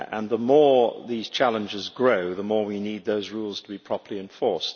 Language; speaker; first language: English; native; English